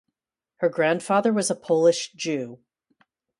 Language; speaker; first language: English; native; English